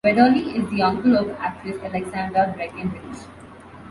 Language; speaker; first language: English; non-native, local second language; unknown